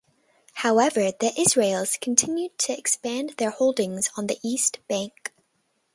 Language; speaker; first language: English; native; English